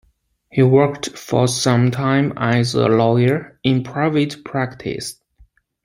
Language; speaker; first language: English; non-native, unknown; Chinese